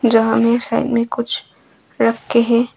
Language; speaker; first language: Hindi; non-native, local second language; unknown